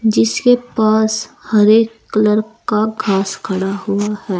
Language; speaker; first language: Hindi; native; Hindi